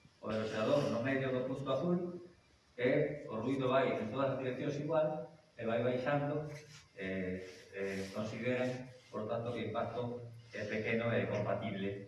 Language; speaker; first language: Galician; native; Galician